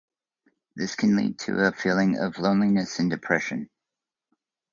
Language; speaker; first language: English; native; English